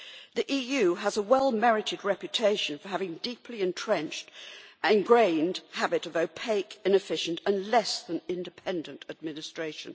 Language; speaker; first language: English; native; English